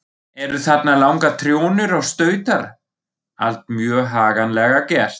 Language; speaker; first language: Icelandic; non-native, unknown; German